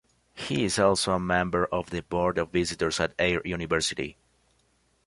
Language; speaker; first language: English; non-native, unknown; Spanish